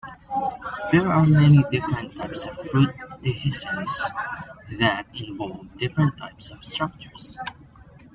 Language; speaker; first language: English; non-native, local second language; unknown